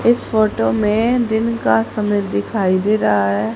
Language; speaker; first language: Hindi; native; Hindi